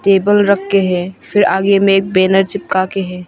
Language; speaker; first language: Hindi; non-native, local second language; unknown